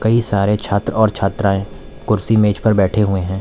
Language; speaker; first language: Hindi; native; Hindi